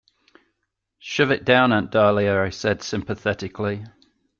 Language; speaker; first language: English; native; English